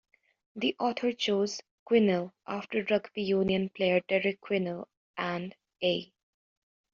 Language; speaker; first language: English; native; English